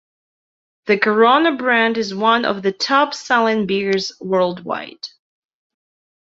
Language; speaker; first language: English; non-native, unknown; Belarusian